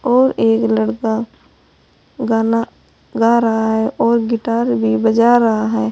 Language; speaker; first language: Hindi; native; Hindi